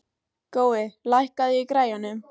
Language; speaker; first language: Icelandic; native; Icelandic